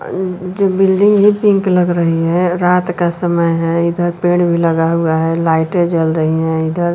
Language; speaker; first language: Hindi; native; Hindi